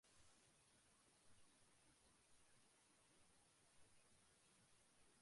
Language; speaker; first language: English; non-native, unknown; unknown